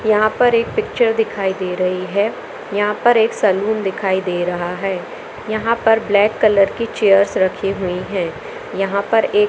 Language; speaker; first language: Hindi; native; Hindi